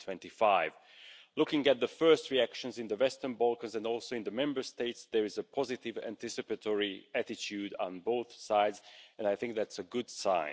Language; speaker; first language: English; non-native, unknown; Hungarian